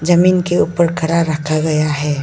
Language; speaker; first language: Hindi; non-native, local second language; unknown